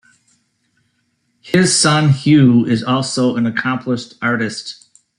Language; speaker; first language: English; native; English